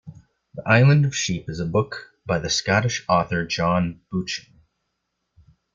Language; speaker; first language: English; native; English